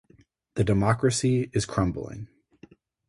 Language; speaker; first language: English; native; English